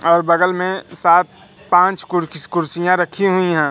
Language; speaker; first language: Hindi; native; Hindi